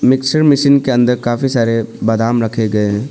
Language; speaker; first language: Hindi; non-native, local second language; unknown